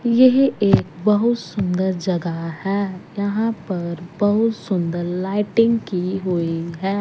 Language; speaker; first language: Hindi; non-native, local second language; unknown